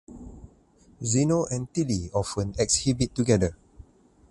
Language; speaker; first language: English; non-native, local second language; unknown